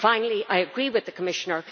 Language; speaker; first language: English; native; English